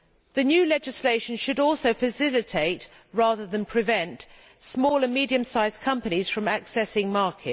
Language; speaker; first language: English; native; English